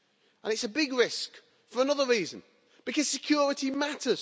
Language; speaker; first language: English; native; English